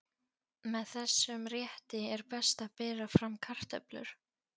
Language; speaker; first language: Icelandic; non-native, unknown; Polish